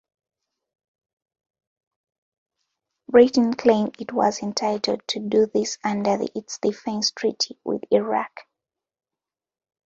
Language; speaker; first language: English; non-native, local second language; Ganda